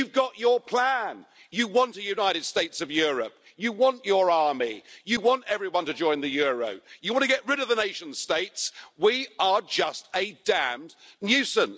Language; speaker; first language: English; native; English